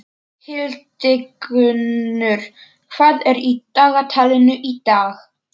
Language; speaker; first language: Icelandic; non-native, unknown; Polish